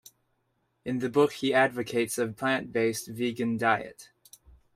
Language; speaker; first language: English; native; English